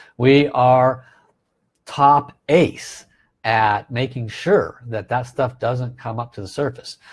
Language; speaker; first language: English; native; English